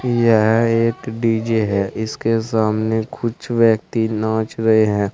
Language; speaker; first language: Hindi; native; Hindi